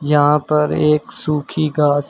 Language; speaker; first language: Hindi; native; Hindi